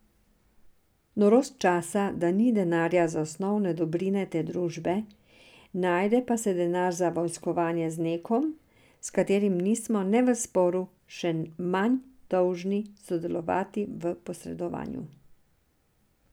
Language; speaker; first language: Slovenian; non-native, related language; Serbian